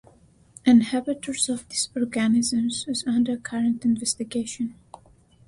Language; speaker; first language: English; non-native, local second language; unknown